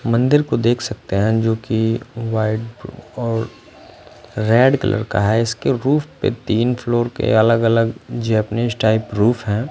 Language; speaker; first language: Hindi; non-native, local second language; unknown